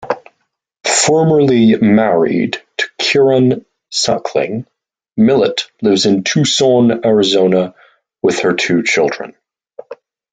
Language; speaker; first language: English; native; English